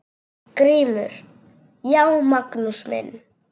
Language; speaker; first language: Icelandic; non-native, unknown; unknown